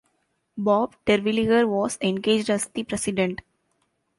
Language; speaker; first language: English; non-native, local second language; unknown